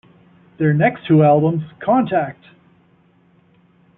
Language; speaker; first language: English; native; English